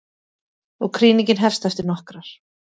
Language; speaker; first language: Icelandic; native; Icelandic